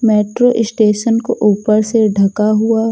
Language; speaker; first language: Hindi; native; Hindi